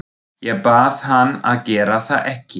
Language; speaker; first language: Icelandic; non-native, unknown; German